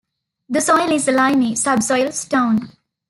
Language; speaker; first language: English; non-native, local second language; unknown